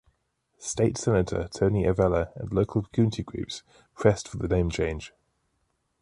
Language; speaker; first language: English; native; English